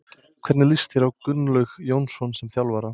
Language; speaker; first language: Icelandic; non-native, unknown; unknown